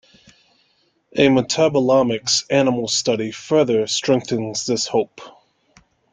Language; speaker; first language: English; native; English